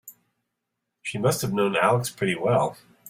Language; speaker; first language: English; native; English